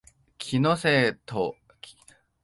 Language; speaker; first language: Japanese; non-native, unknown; Chinese